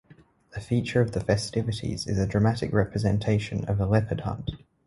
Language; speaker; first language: English; native; English